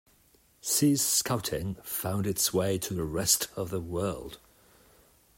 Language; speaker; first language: English; non-native, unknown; Catalan